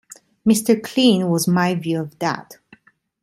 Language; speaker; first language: English; non-native, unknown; Italian